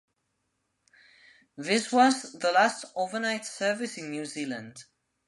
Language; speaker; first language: English; non-native, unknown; Spanish